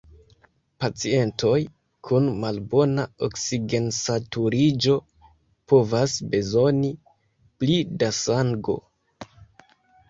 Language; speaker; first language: Esperanto; non-native, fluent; Kinyarwanda